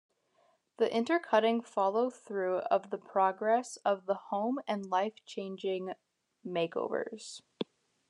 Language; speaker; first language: English; native; English